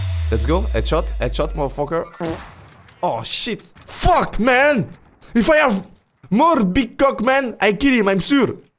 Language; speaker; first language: English; non-native, learner; French